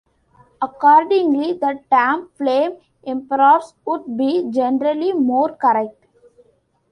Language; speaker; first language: English; non-native, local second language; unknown